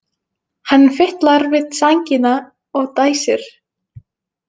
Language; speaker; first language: Icelandic; non-native, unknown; Finnish